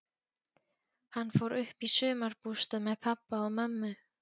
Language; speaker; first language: Icelandic; non-native, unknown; Polish